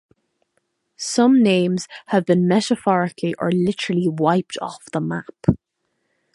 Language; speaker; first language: English; native; English